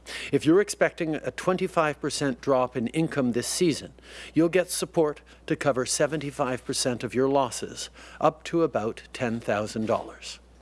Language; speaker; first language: English; early bilingual, other home language; French